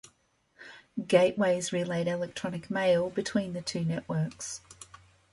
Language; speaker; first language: English; native; English